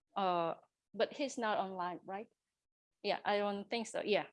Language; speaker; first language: English; non-native, fluent; Korean